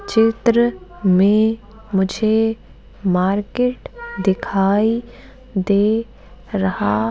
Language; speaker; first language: Hindi; native; Hindi